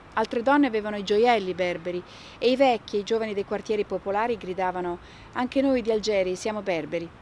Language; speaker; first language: Italian; non-native, fluent; Kabyle